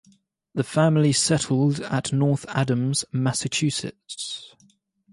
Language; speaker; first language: English; native; English